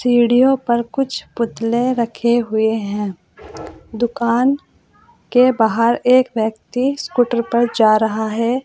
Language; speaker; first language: Hindi; native; Hindi